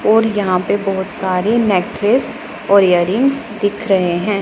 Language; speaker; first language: Hindi; non-native, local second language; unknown